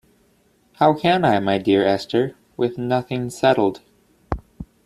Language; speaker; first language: English; native; English